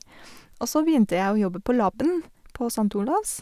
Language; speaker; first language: Norwegian; non-native, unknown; English